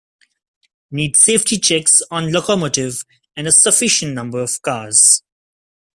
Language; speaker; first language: English; non-native, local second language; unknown